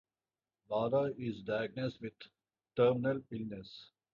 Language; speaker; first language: English; non-native, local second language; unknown